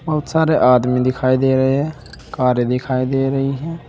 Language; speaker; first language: Hindi; native; Hindi